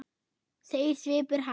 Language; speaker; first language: Icelandic; non-native, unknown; German